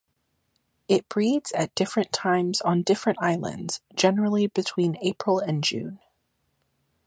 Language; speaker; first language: English; native; English